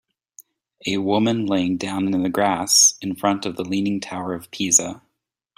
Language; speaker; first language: English; native; English